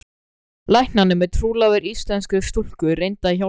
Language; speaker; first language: Icelandic; native; Icelandic